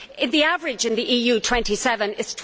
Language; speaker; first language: English; native; English